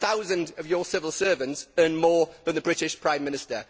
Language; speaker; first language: English; native; English